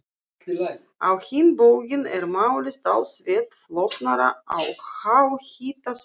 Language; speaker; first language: Icelandic; non-native, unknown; Russian